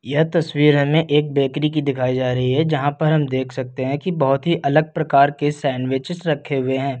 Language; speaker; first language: Hindi; native; Hindi